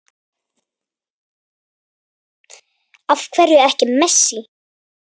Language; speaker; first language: Icelandic; native; Icelandic